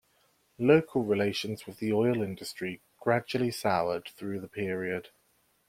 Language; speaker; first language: English; native; English